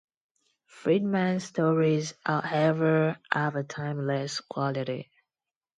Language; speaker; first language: English; non-native, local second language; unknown